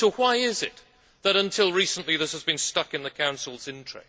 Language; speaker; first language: English; native; English